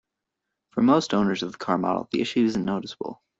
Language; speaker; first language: English; native; English